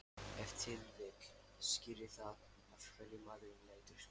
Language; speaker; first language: Icelandic; non-native, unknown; Lithuanian